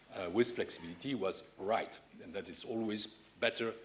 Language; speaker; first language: English; non-native, fluent; French